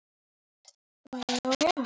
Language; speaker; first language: Icelandic; native; Icelandic